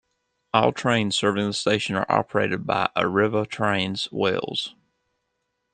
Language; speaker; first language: English; native; English